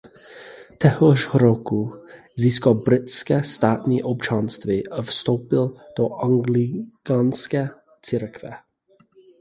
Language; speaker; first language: Czech; non-native, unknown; English